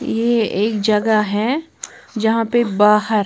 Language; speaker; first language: Hindi; non-native, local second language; Punjabi